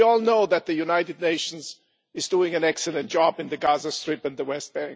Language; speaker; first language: English; non-native, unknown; German